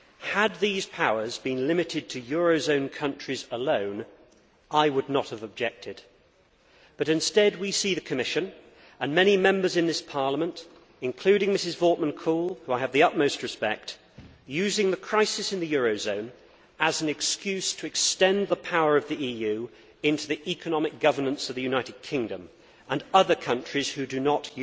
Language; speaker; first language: English; native; English